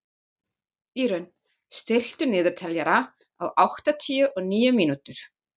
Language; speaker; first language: Icelandic; non-native, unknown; German